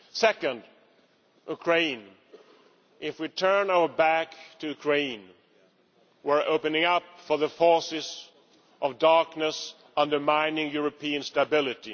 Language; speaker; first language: English; non-native, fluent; Swedish